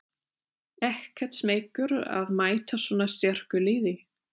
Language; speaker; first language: Icelandic; non-native, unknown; German